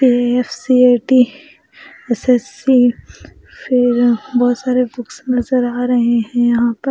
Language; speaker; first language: Hindi; non-native, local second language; Punjabi